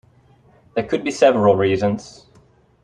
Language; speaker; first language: English; non-native, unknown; Dutch